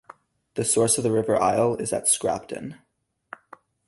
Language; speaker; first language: English; native; English